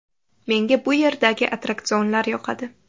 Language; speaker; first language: Uzbek; native; Uzbek